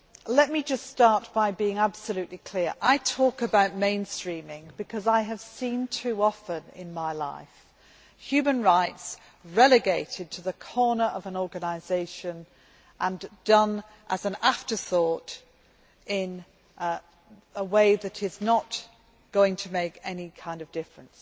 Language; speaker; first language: English; native; English